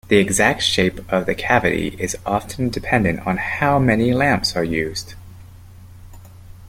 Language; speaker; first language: English; native; English